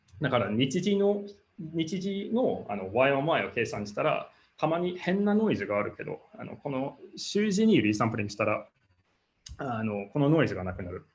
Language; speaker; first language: Japanese; non-native, fluent; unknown